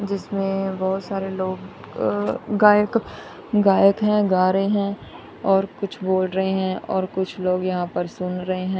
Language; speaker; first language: Hindi; non-native, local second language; Punjabi